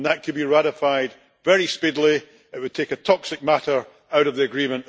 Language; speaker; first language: English; native; English